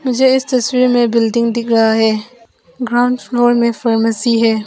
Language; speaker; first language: Hindi; non-native, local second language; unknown